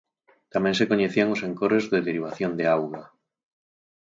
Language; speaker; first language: Galician; native; Galician